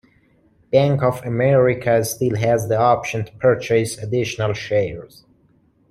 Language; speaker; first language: English; non-native, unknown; Persian